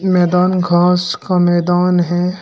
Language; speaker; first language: Hindi; native; Hindi